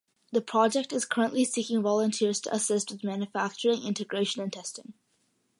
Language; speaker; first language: English; early bilingual, other home language; Malayalam